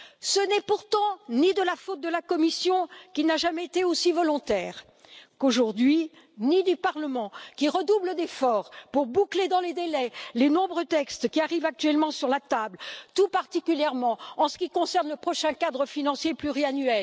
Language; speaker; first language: French; native; French